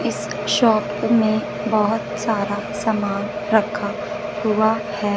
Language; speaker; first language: Hindi; non-native, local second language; Punjabi